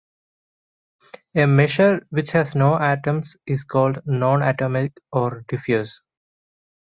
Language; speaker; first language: English; non-native, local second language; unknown